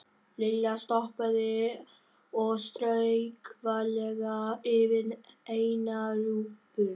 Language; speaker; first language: Icelandic; non-native, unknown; Vietnamese